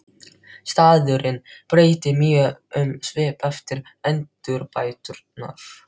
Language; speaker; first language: Icelandic; non-native, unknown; Filipino